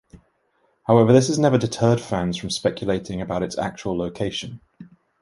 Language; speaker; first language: English; native; English